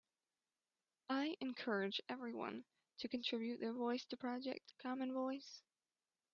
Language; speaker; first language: English; native; English